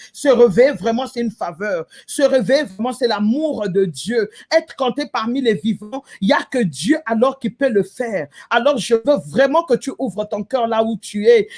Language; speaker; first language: French; non-native, local second language; Lingala